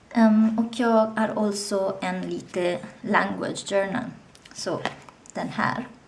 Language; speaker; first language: Swedish; non-native, learner; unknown